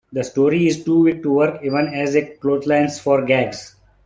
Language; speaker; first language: English; non-native, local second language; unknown